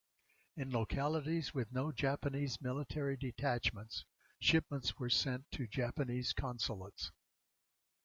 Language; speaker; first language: English; native; English